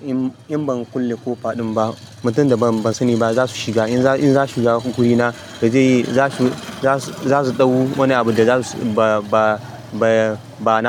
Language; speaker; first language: Hausa; non-native, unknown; Yoruba